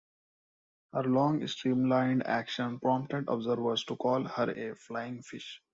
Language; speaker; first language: English; non-native, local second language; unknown